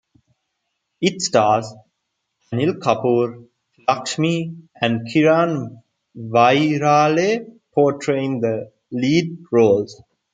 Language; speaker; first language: English; non-native, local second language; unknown